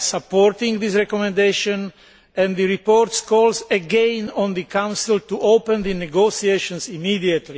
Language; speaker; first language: English; non-native, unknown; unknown